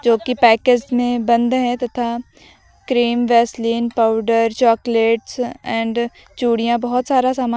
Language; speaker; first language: Hindi; native; Hindi